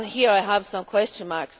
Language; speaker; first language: English; non-native, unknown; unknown